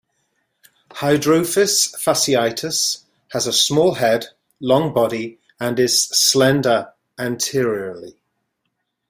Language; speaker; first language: English; native; English